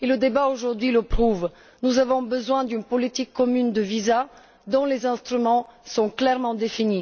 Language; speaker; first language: French; non-native, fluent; Bulgarian